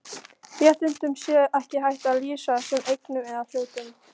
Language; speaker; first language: Icelandic; non-native, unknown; Polish